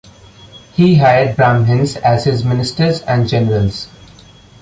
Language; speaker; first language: English; non-native, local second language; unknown